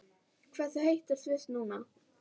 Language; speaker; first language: Icelandic; native; Icelandic